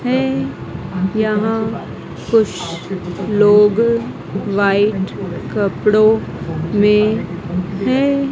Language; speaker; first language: Hindi; native; Hindi